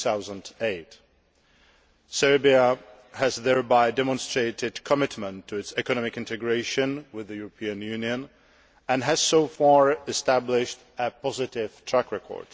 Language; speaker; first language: English; non-native, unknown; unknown